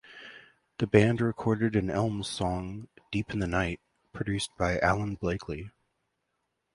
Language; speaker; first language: English; native; English